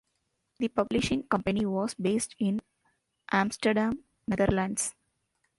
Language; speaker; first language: English; non-native, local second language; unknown